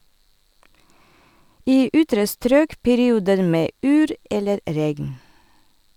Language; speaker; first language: Norwegian; non-native, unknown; Russian